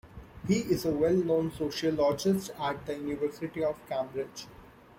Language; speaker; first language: English; non-native, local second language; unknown